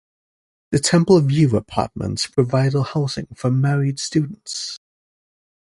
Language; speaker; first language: English; native; English